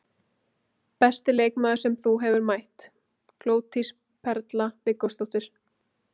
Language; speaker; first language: Icelandic; native; Icelandic